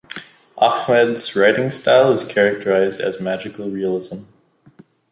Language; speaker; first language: English; native; English